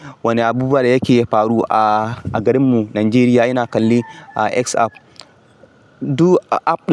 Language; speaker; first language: Hausa; non-native, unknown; Yoruba